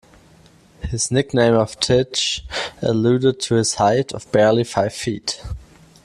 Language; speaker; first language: English; non-native, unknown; German